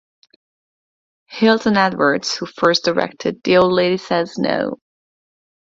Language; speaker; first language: English; non-native, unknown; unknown